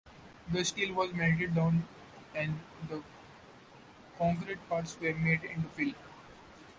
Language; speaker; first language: English; non-native, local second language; Marathi